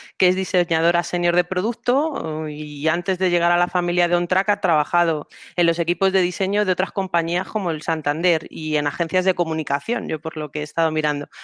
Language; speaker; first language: Spanish; native; Spanish